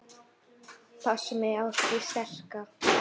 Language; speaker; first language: Icelandic; native; Icelandic